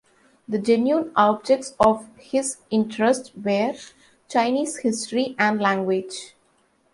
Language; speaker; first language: English; non-native, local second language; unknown